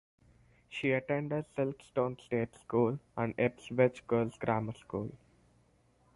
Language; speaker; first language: English; non-native, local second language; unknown